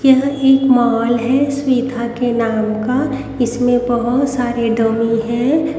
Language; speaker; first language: Hindi; native; Hindi